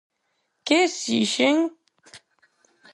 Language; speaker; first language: Galician; non-native, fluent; Spanish